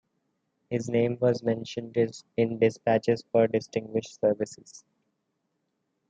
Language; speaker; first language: English; non-native, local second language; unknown